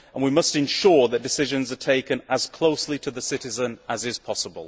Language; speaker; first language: English; native; English